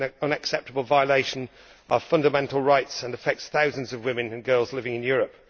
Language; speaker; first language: English; native; English